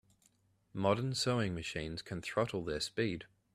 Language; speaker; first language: English; native; English